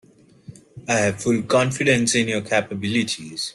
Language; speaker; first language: English; non-native, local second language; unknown